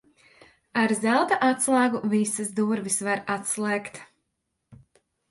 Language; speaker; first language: Latvian; native; Latvian